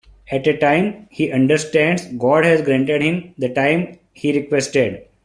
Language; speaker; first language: English; non-native, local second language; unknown